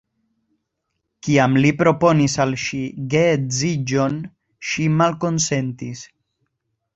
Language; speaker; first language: Esperanto; non-native, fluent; Spanish